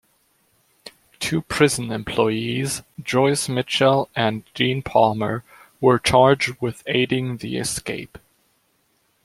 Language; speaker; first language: English; non-native, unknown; German